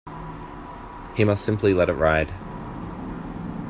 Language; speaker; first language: English; native; English